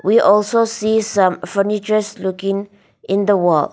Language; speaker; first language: English; non-native, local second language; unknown